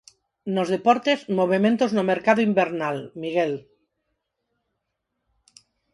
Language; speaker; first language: Galician; non-native, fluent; Spanish